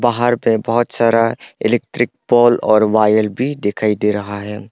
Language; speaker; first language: Hindi; non-native, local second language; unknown